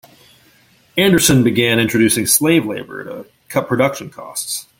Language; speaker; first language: English; native; English